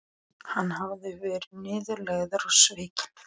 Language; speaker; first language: Icelandic; non-native, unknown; Polish